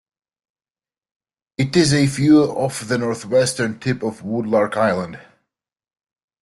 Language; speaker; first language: English; native; English